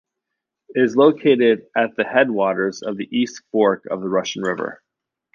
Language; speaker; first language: English; native; English